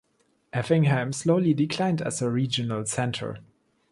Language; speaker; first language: English; non-native, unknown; German